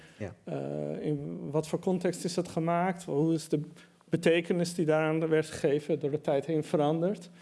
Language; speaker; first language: Dutch; early bilingual, other home language; Persian